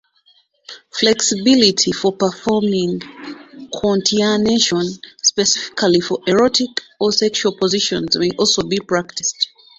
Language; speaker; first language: English; non-native, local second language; Ganda